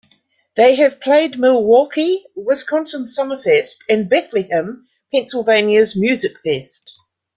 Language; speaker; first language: English; native; English